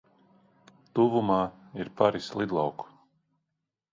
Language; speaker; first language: Latvian; non-native, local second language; Russian